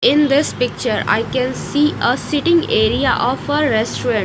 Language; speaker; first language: English; non-native, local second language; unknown